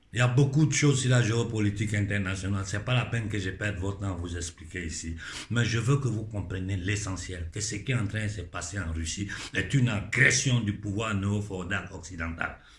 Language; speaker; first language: French; non-native, local second language; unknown